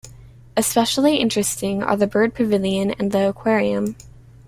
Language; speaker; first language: English; native; English